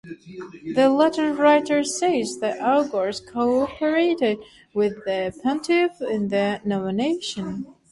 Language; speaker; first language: English; non-native, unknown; Turkmen